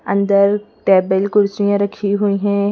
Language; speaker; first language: Hindi; native; Hindi